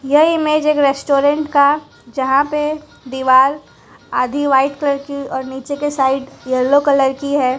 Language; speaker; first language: Hindi; non-native, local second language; Gujarati